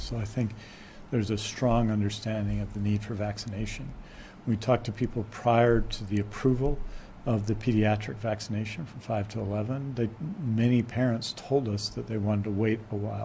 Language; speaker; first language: English; native; English